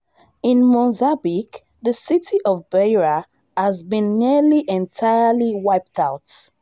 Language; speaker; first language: English; non-native, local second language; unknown